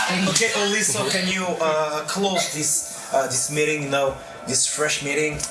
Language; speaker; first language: English; non-native, learner; French